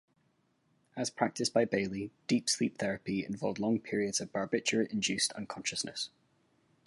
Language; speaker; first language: English; native; English